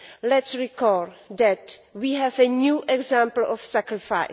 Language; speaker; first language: English; non-native, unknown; Czech